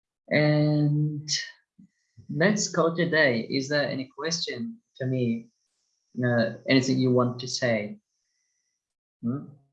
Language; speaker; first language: English; non-native, fluent; Turkish